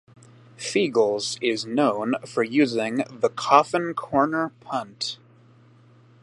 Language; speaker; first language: English; native; English